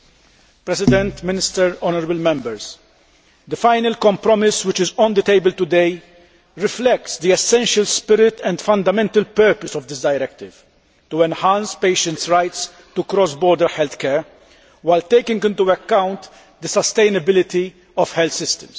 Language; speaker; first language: English; non-native, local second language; Maltese